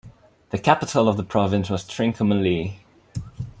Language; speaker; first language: English; non-native, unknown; Dutch